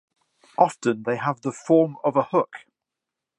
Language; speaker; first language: English; native; English